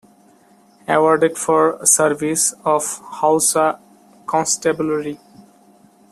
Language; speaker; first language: English; non-native, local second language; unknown